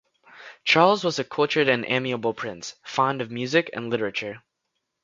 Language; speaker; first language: English; native; English